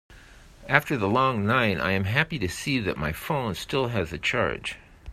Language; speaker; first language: English; native; English